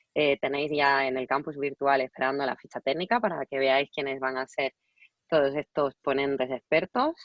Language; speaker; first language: Spanish; native; Spanish